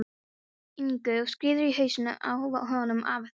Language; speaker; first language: Icelandic; non-native, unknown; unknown